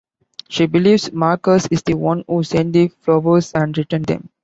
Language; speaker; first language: English; non-native, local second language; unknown